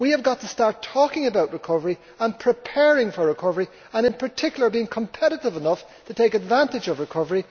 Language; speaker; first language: English; native; English